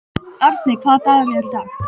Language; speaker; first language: Icelandic; native; Icelandic